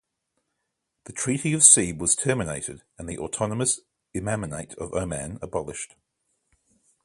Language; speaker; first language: English; native; English